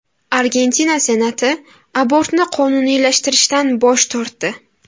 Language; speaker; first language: Uzbek; native; Uzbek